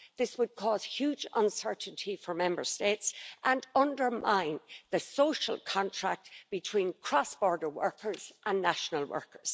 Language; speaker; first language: English; native; English